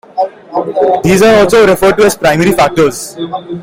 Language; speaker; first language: English; non-native, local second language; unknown